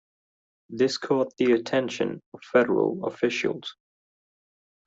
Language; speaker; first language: English; non-native, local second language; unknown